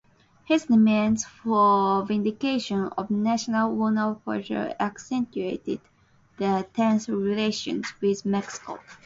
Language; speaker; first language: English; non-native, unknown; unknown